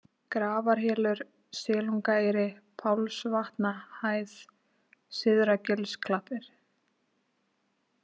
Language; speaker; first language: Icelandic; native; Icelandic